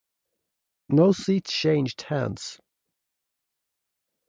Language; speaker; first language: English; non-native, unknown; Swedish